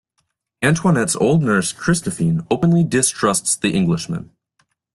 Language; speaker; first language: English; native; English